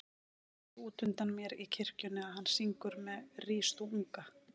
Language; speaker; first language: Icelandic; native; Icelandic